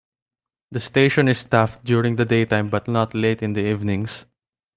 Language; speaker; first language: English; non-native, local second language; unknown